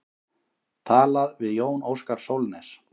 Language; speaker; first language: Icelandic; native; Icelandic